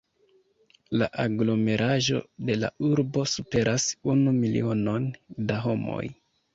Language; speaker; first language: Esperanto; non-native, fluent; Kinyarwanda